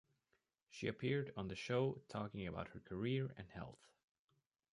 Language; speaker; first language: English; native; English